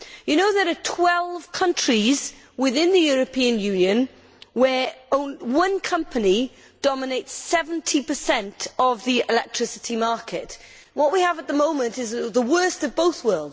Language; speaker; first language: English; native; English